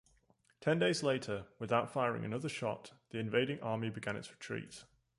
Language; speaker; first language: English; native; English